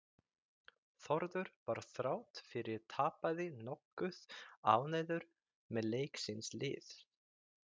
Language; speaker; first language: Icelandic; native; Icelandic